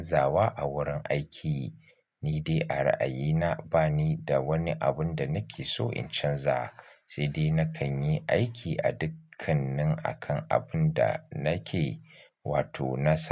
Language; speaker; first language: Hausa; native; Hausa